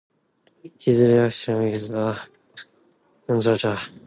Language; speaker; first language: English; non-native, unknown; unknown